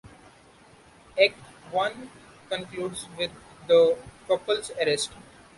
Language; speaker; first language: English; non-native, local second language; Marathi